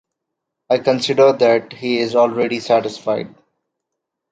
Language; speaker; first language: English; non-native, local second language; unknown